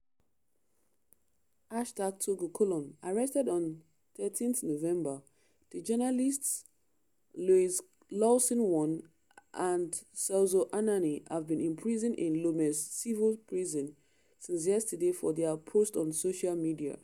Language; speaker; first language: English; non-native, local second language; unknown